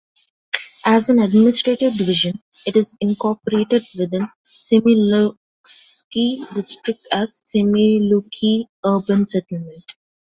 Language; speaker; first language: English; non-native, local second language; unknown